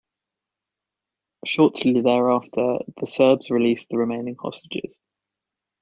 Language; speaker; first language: English; native; English